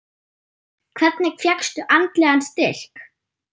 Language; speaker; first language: Icelandic; non-native, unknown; German